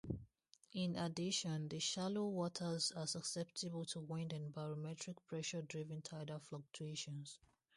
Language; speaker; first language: English; non-native, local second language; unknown